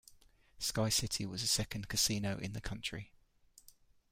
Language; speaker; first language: English; native; English